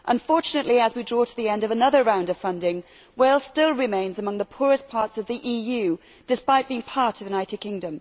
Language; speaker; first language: English; native; English